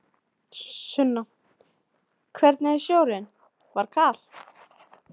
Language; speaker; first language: Icelandic; native; Icelandic